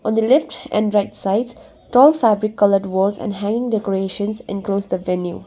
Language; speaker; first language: English; non-native, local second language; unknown